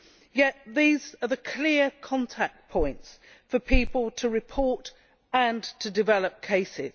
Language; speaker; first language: English; native; English